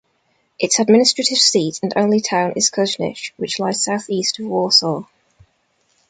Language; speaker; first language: English; native; English